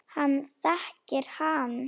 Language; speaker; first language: Icelandic; non-native, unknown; Slovak